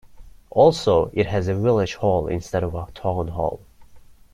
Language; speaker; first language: English; non-native, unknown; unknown